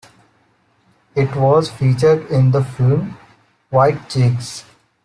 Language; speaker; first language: English; non-native, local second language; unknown